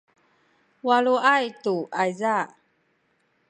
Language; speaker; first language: Sakizaya; non-native, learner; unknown